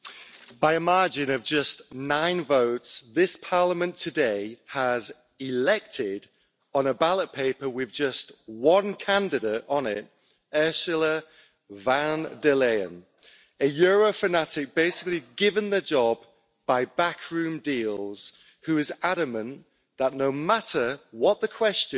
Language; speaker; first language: English; native; English